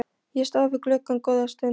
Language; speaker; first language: Icelandic; non-native, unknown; Polish